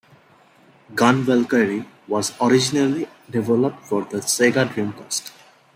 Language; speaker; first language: English; non-native, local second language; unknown